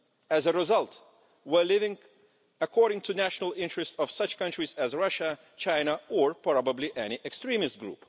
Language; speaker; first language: English; non-native, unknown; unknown